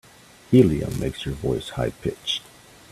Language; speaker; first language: English; native; English